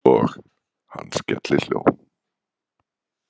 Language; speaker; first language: Icelandic; native; Icelandic